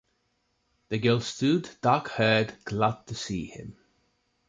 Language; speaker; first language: English; native; English